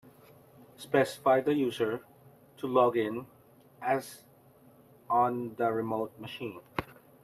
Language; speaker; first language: English; non-native, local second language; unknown